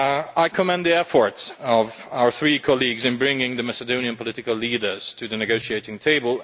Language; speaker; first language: English; non-native, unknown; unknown